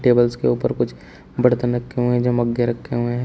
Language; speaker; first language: Hindi; native; Hindi